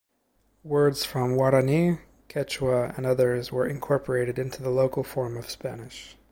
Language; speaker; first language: English; native; English